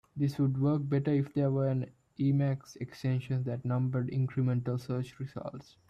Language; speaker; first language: English; non-native, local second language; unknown